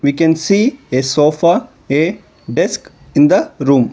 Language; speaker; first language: English; non-native, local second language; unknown